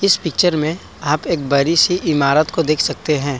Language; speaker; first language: Hindi; non-native, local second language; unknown